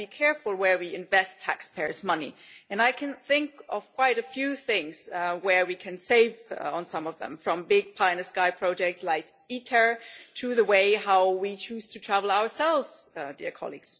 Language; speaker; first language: English; non-native, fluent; German